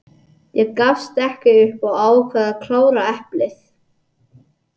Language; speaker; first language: Icelandic; non-native, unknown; English